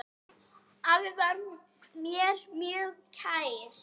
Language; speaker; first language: Icelandic; native; Icelandic